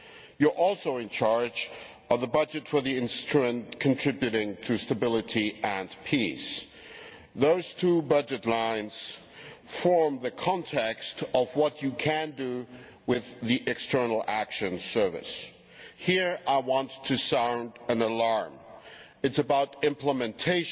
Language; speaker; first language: English; non-native, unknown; German